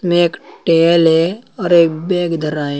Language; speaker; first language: Hindi; native; Hindi